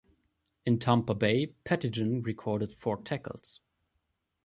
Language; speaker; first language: English; non-native, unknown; German